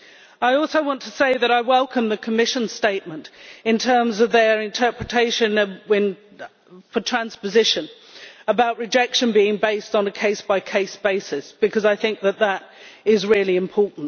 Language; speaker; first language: English; native; English